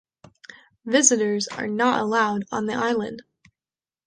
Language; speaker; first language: English; native; English